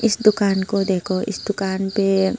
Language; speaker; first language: Hindi; non-native, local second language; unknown